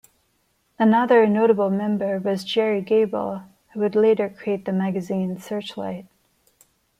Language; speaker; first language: English; non-native, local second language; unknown